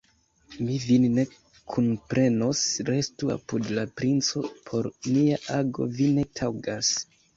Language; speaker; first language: Esperanto; non-native, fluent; Kinyarwanda